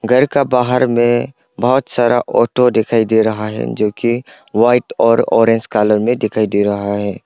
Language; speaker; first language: Hindi; non-native, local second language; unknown